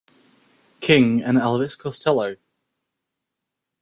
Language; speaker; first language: English; native; English